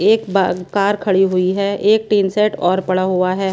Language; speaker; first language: Hindi; non-native, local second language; Punjabi